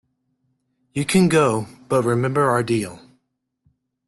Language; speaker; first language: English; native; English